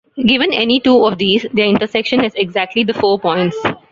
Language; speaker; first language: English; non-native, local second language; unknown